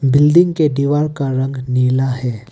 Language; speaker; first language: Hindi; non-native, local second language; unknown